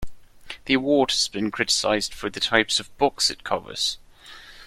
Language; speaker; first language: English; non-native, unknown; German